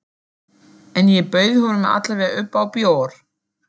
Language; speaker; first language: Icelandic; non-native, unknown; German